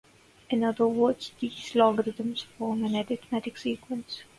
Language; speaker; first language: English; non-native, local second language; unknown